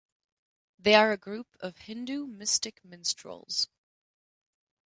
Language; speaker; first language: English; non-native, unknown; French